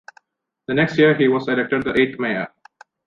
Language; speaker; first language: English; non-native, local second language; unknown